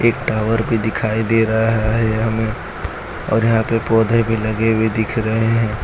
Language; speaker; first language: Hindi; non-native, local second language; Gujarati